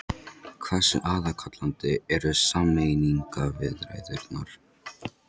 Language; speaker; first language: Icelandic; non-native, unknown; Polish